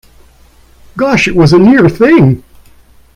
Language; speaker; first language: English; native; English